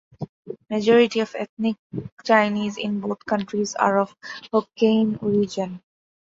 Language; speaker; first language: English; non-native, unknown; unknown